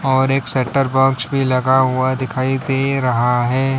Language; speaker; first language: Hindi; native; Hindi